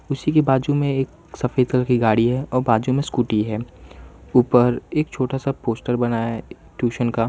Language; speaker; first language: Hindi; non-native, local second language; Gujarati